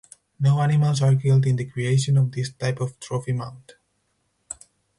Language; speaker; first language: English; non-native, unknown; Spanish